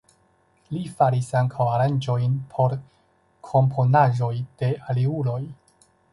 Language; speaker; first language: Esperanto; non-native, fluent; Chinese